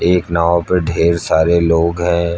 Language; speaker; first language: Hindi; native; Hindi